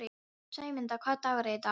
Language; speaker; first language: Icelandic; non-native, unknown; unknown